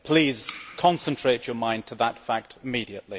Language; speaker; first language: English; native; English